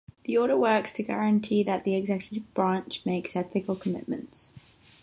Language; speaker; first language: English; non-native, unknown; Catalan